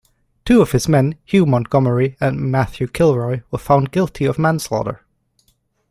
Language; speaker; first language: English; native; English